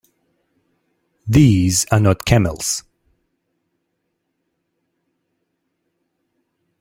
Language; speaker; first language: English; native; English